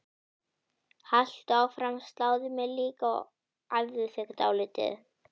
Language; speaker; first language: Icelandic; native; Icelandic